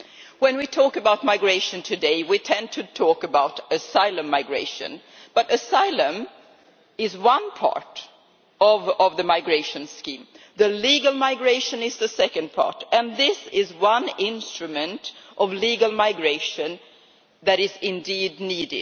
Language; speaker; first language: English; non-native, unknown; Swedish